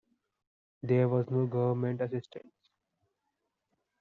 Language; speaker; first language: English; non-native, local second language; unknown